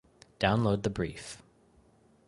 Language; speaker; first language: English; native; English